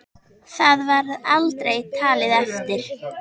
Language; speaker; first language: Icelandic; native; Icelandic